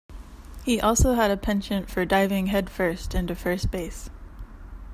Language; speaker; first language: English; native; English